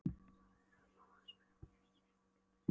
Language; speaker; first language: Icelandic; non-native, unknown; Polish